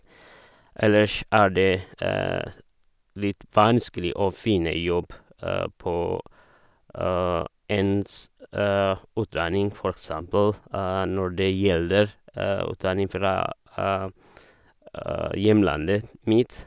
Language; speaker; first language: Norwegian; non-native, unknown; Oromo